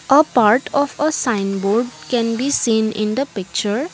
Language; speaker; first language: English; non-native, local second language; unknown